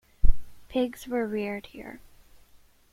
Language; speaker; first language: English; native; English